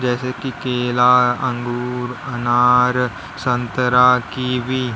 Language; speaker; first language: Hindi; native; Hindi